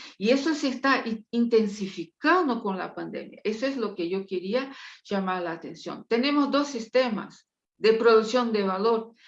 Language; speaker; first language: Spanish; non-native, related language; Portuguese